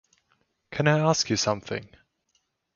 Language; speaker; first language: English; non-native, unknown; German